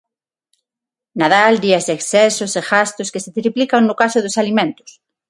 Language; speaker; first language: Galician; non-native, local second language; Spanish